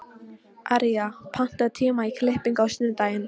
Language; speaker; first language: Icelandic; non-native, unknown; Polish